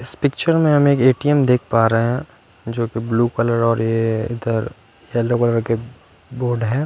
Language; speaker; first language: Hindi; non-native, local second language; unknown